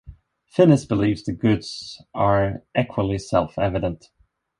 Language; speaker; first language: English; non-native, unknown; Swedish